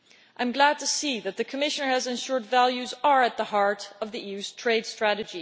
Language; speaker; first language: English; non-native, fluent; Dutch